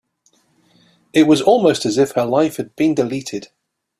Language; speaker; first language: English; native; English